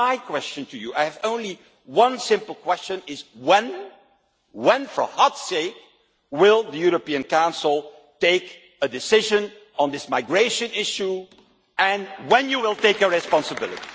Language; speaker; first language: English; non-native, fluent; Dutch